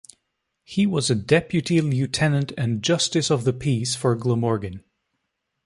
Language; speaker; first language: English; native; English